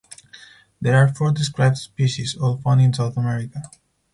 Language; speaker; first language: English; non-native, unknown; Spanish